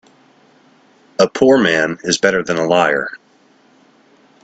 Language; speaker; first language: English; native; English